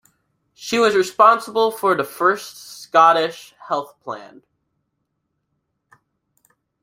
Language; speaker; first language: English; native; English